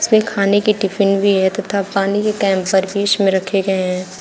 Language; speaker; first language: Hindi; native; Hindi